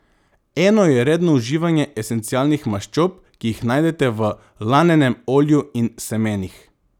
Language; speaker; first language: Slovenian; non-native, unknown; Macedonian